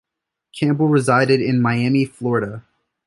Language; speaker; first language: English; native; English